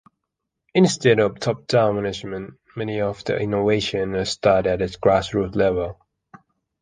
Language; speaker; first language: English; non-native, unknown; Thai